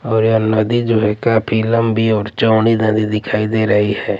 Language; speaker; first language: Hindi; non-native, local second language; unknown